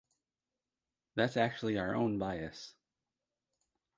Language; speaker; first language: English; native; English